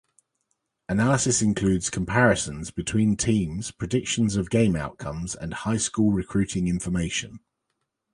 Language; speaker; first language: English; native; English